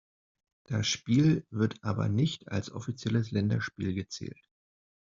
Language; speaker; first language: German; non-native, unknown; Spanish